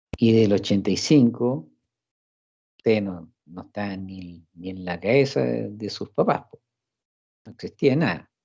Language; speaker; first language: Spanish; non-native, fluent; English